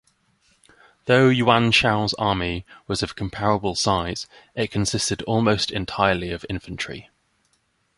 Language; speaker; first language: English; native; English